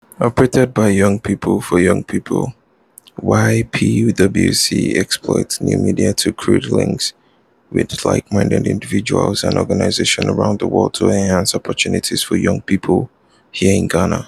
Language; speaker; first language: English; non-native, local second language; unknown